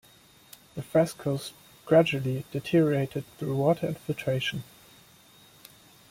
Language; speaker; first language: English; non-native, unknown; German